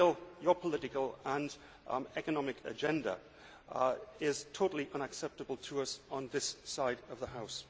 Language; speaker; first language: English; native; English